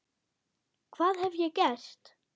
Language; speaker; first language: Icelandic; non-native, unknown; German